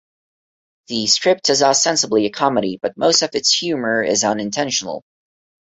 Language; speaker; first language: English; non-native, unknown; Portuguese